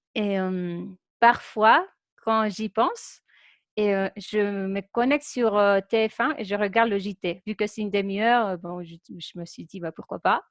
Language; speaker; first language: French; non-native, fluent; Spanish